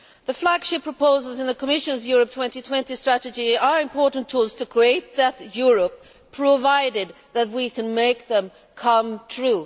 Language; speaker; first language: English; non-native, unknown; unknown